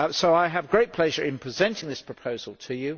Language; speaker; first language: English; native; English